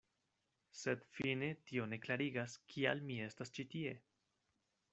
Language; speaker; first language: Esperanto; non-native, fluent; Spanish